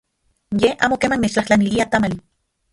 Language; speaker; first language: Central Puebla Nahuatl; non-native, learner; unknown